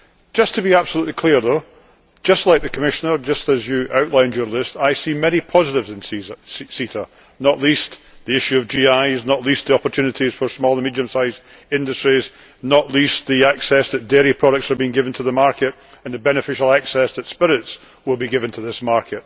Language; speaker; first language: English; native; English